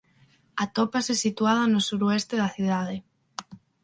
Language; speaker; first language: Galician; non-native, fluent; Spanish